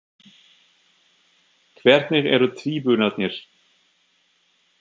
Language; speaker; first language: Icelandic; non-native, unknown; German